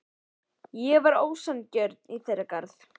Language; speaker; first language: Icelandic; native; Icelandic